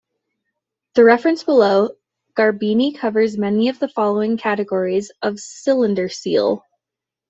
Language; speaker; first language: English; native; English